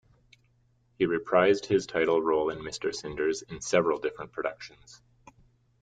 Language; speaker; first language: English; native; English